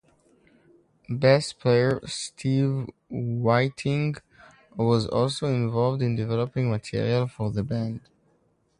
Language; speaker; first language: English; non-native, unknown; Hebrew